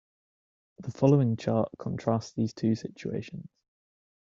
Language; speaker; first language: English; native; English